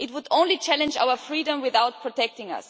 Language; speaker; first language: English; non-native, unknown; German